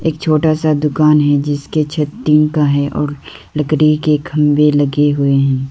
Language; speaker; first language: Hindi; non-native, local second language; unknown